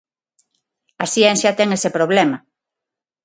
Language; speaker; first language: Galician; non-native, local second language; Spanish